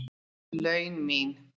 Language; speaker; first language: Icelandic; native; Icelandic